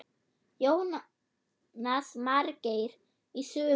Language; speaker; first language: Icelandic; non-native, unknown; German